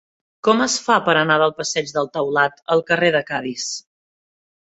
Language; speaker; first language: Catalan; native; Catalan